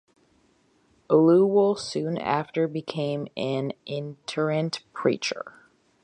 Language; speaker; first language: English; native; English